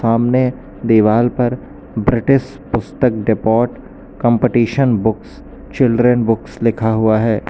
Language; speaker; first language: Hindi; native; Hindi